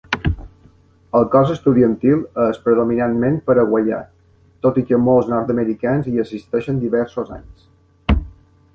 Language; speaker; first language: Catalan; native; Catalan